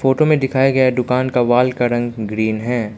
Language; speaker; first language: Hindi; non-native, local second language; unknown